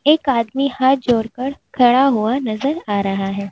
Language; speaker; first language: Hindi; native; Hindi